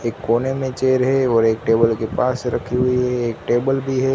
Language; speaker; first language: Hindi; non-native, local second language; Gujarati